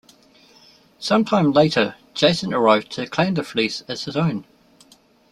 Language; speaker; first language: English; native; English